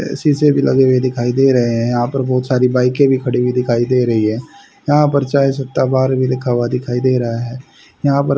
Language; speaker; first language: Hindi; native; Hindi